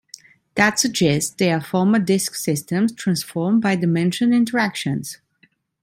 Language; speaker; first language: English; non-native, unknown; Italian